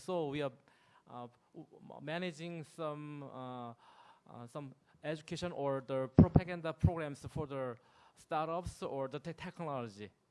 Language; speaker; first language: English; non-native, fluent; Korean